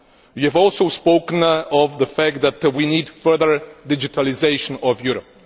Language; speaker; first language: English; non-native, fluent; Czech